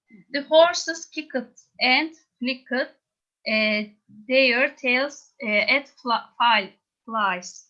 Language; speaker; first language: English; non-native, learner; Turkish